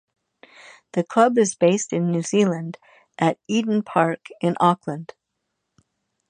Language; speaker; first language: English; native; English